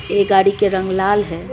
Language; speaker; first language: Hindi; non-native, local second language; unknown